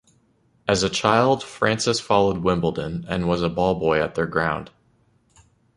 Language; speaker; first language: English; native; English